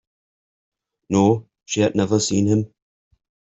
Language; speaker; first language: English; native; English